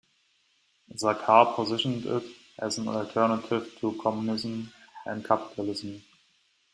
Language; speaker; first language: English; non-native, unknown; German